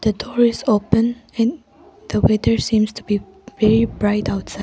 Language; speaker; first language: English; non-native, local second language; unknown